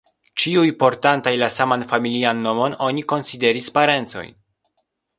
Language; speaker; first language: Esperanto; non-native, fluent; Polish